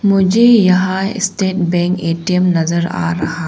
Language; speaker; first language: Hindi; non-native, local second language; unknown